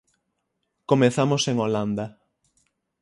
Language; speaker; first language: Galician; native; Galician